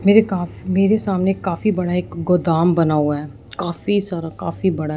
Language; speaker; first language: Hindi; non-native, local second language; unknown